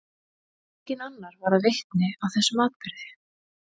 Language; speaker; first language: Icelandic; native; Icelandic